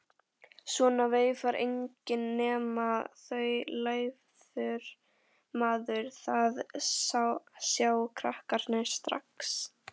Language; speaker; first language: Icelandic; native; Icelandic